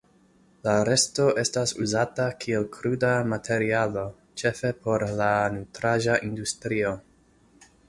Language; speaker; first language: Esperanto; non-native, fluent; English